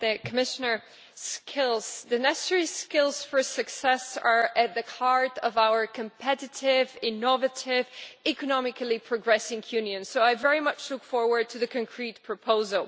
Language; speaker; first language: English; non-native, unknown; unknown